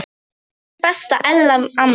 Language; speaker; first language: Icelandic; non-native, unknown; Polish